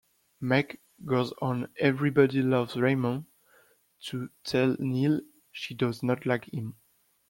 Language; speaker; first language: English; non-native, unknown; French